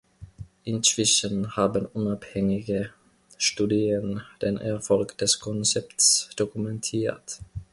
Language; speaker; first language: German; non-native, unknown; Finnish